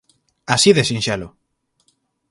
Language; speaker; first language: Galician; native; Galician